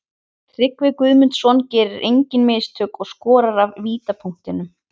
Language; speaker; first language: Icelandic; native; Icelandic